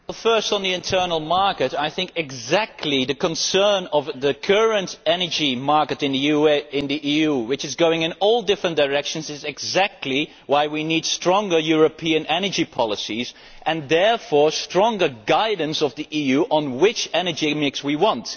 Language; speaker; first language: English; non-native, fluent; Dutch